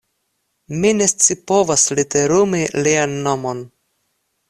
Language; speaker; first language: Esperanto; non-native, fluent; Russian